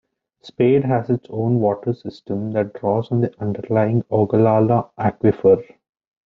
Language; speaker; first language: English; non-native, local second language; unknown